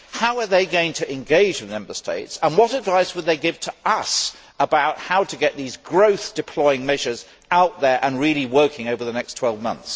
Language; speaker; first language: English; native; English